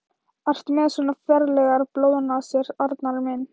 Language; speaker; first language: Icelandic; non-native, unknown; Thai